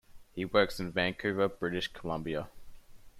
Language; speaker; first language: English; native; English